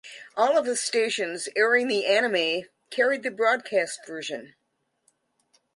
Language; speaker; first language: English; native; English